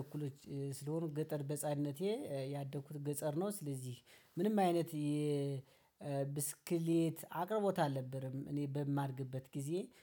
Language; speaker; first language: Amharic; native; Amharic